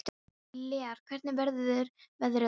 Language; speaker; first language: Icelandic; non-native, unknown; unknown